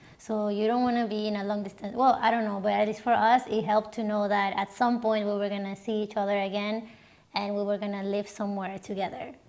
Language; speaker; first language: English; non-native, fluent; Spanish